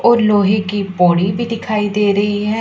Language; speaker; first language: Hindi; non-native, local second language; Punjabi